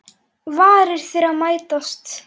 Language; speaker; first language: Icelandic; native; Icelandic